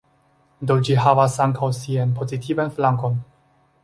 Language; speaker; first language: Esperanto; non-native, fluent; Chinese